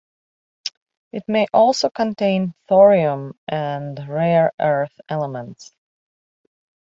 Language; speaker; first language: English; native; English